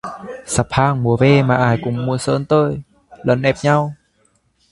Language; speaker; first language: Vietnamese; native; Vietnamese